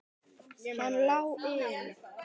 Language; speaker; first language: Icelandic; native; Icelandic